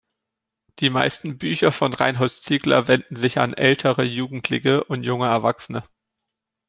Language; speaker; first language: German; native; German